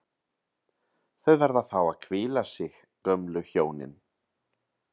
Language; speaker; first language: Icelandic; non-native, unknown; Catalan